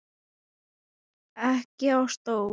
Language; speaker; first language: Icelandic; non-native, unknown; Thai